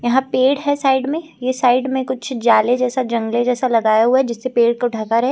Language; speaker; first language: Hindi; native; Hindi